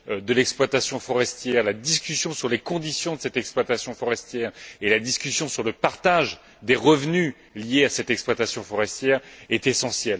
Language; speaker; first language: French; native; French